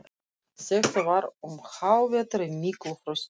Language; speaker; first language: Icelandic; non-native, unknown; Russian